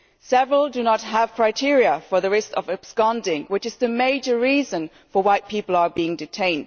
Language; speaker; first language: English; non-native, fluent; German